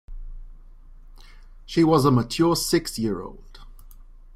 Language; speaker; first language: English; non-native, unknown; German